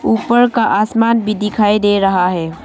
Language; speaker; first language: Hindi; non-native, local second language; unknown